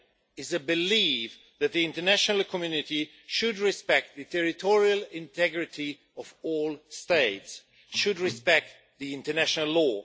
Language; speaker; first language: English; non-native, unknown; Swedish